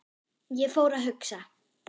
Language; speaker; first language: Icelandic; non-native, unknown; German